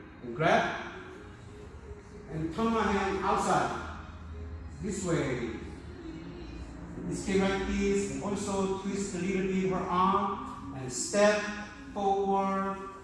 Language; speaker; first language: English; non-native, fluent; Korean